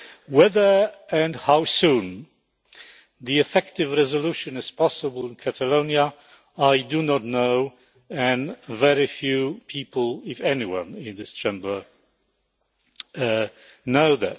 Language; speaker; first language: English; non-native, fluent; Polish